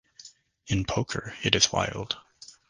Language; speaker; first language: English; native; English